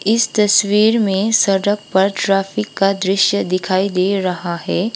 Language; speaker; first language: Hindi; non-native, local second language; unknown